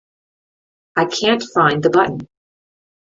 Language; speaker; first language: English; native; English